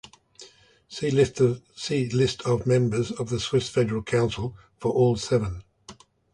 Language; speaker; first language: English; native; English